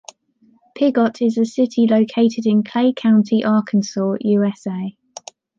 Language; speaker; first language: English; native; English